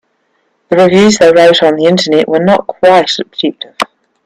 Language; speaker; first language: English; native; English